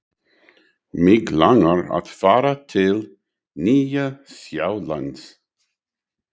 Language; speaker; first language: Icelandic; non-native, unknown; English